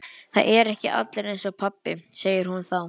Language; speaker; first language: Icelandic; native; Icelandic